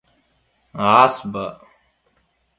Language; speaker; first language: English; native; English